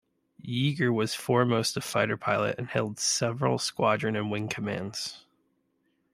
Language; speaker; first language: English; native; English